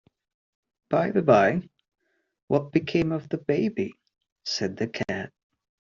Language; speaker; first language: English; non-native, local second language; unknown